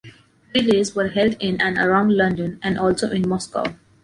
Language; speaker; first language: English; non-native, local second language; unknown